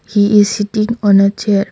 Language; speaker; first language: English; non-native, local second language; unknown